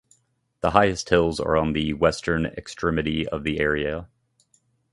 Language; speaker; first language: English; native; English